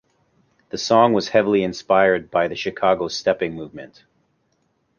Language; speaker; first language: English; native; English